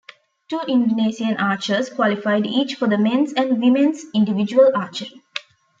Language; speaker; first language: English; non-native, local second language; Tamil